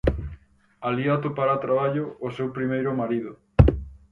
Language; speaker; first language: Galician; native; Galician